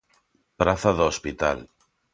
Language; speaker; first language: Galician; non-native, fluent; Spanish